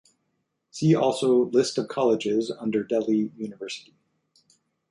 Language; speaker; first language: English; native; English